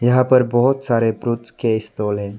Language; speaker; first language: Hindi; non-native, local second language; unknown